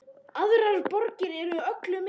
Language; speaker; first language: Icelandic; non-native, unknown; Polish